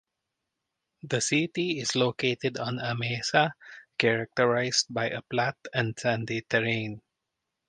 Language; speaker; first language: English; non-native, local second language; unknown